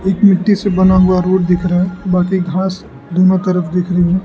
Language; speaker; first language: Hindi; non-native, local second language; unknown